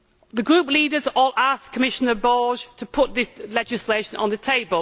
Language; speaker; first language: English; native; English